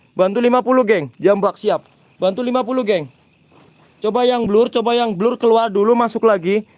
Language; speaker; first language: Indonesian; non-native, local second language; Javanese